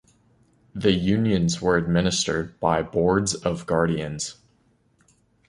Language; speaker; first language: English; native; English